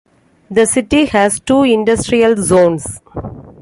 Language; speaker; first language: English; non-native, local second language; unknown